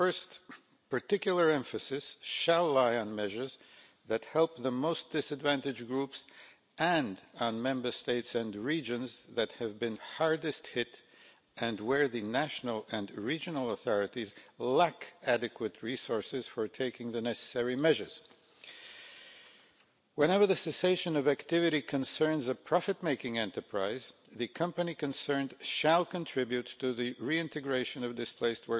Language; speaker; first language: English; non-native, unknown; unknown